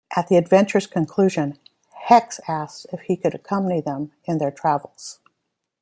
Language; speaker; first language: English; native; English